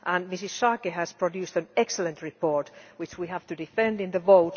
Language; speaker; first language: English; non-native, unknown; Finnish